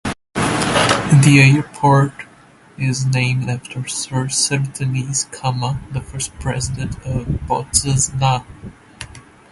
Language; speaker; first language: English; native; English